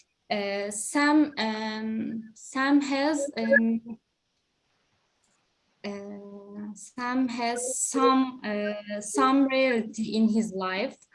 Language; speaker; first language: English; non-native, learner; Turkish